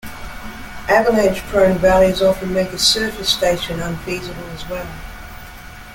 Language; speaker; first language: English; native; English